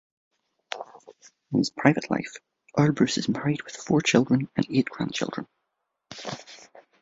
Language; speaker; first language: English; native; English